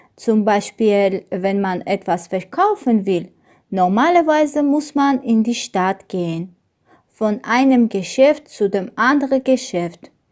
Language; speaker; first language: German; non-native, learner; Armenian